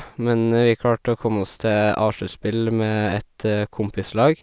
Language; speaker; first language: Norwegian; native; Norwegian